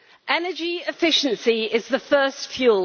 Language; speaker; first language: English; native; English